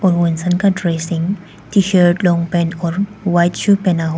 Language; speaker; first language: Hindi; non-native, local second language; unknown